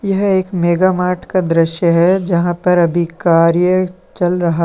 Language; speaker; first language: Hindi; native; Hindi